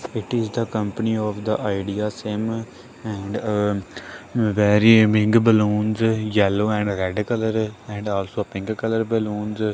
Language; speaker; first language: English; non-native, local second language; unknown